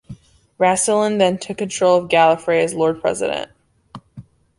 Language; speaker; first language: English; native; English